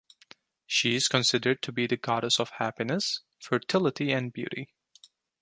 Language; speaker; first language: English; non-native, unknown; Turkish